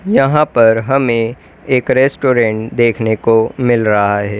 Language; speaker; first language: Hindi; native; Hindi